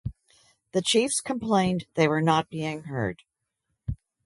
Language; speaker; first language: English; native; English